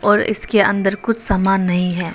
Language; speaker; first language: Hindi; non-native, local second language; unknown